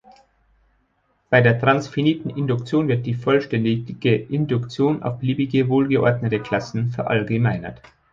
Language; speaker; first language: German; native; German